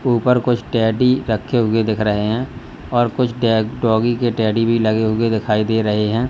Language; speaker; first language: Hindi; native; Hindi